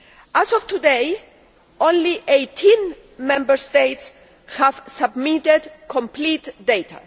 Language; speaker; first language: English; non-native, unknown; Greek